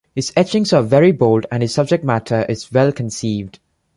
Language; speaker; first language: English; non-native, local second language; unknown